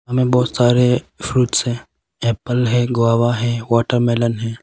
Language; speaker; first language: Hindi; non-native, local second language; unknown